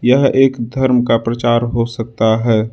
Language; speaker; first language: Hindi; native; Hindi